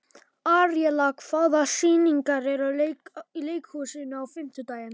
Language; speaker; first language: Icelandic; non-native, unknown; Polish